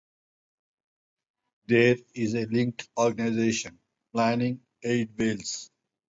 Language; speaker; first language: English; non-native, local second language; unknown